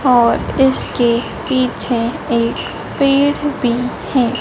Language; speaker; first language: Hindi; native; Hindi